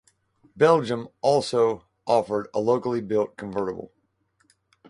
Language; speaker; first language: English; native; English